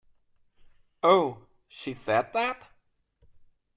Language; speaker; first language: English; non-native, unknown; German